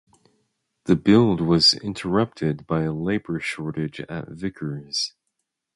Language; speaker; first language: English; native; English